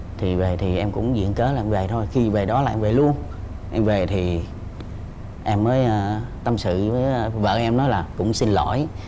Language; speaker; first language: Vietnamese; native; Vietnamese